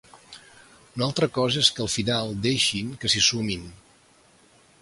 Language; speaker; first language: Catalan; native; Catalan